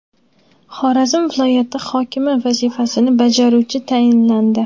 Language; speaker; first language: Uzbek; native; Uzbek